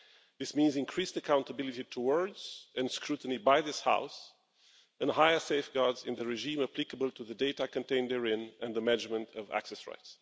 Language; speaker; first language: English; non-native, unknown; Romanian